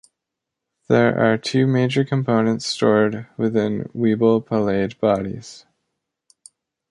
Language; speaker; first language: English; native; English